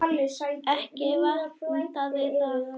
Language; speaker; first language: Icelandic; non-native, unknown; Polish